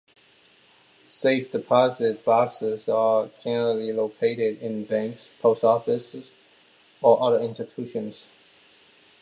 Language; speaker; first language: English; non-native, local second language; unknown